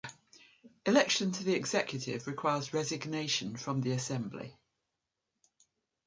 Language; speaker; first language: English; native; English